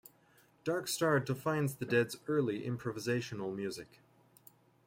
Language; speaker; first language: English; native; English